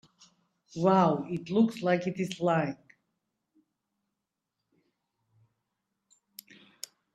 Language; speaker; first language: English; native; English